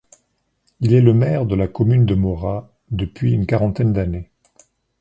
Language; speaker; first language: French; native; French